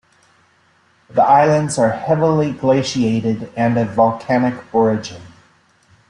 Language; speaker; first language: English; native; English